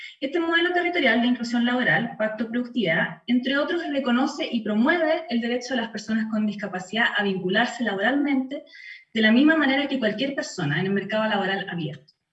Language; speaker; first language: Spanish; native; Spanish